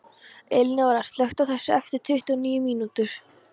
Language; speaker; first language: Icelandic; non-native, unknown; Polish